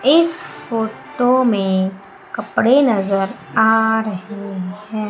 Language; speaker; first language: Hindi; native; Hindi